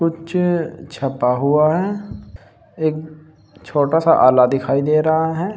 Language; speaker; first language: Hindi; native; Hindi